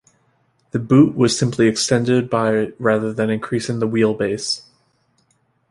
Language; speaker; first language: English; native; English